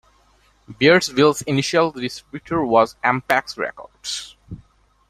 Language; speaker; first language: English; non-native, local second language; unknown